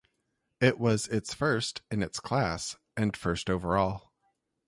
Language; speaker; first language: English; native; English